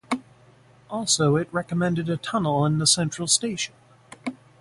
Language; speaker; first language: English; native; English